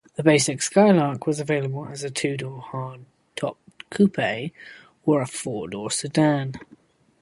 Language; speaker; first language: English; native; English